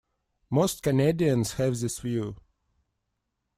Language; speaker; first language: English; non-native, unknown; Russian